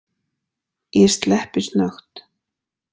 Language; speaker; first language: Icelandic; native; Icelandic